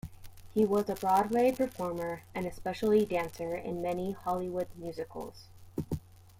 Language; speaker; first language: English; native; English